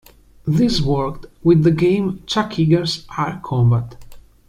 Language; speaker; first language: English; non-native, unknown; Italian